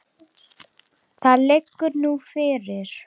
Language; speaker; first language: Icelandic; native; Icelandic